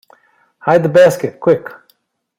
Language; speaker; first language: English; native; English